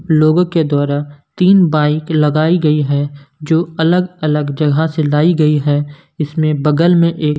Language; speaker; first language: Hindi; non-native, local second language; Punjabi